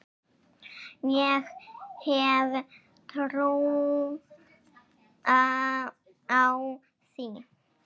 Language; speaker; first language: Icelandic; native; Icelandic